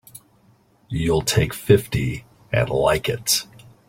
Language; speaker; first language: English; native; English